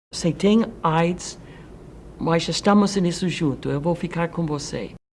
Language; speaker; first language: Portuguese; non-native, fluent; Dutch